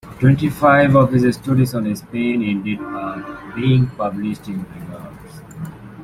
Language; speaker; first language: English; native; English